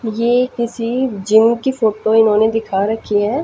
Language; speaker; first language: Hindi; native; Hindi